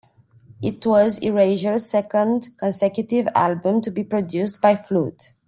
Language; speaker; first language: English; non-native, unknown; Romanian